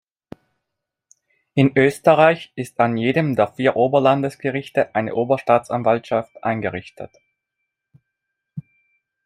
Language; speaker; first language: German; non-native, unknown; Italian